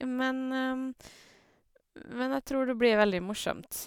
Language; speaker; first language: Norwegian; native; Norwegian